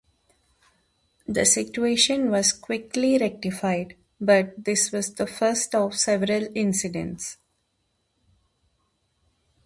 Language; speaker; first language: English; non-native, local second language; Telugu